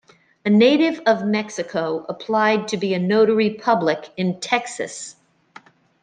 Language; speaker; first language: English; native; English